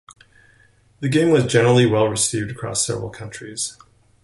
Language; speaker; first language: English; native; English